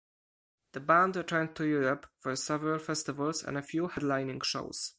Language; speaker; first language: English; non-native, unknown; Polish